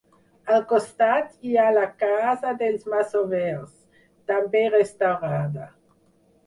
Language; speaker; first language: Catalan; non-native, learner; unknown